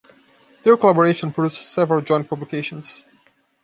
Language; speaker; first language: English; non-native, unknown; Portuguese